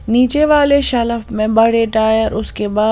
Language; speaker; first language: Hindi; non-native, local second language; Punjabi